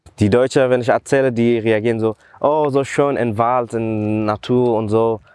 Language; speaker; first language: German; non-native, fluent; Persian